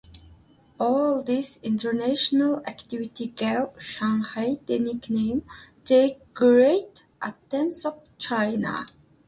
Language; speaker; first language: English; native; English